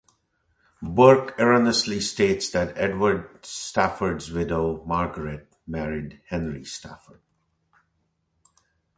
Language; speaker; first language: English; non-native, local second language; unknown